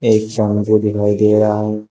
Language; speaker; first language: Hindi; native; Hindi